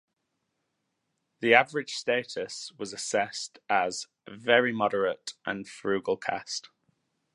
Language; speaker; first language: English; native; English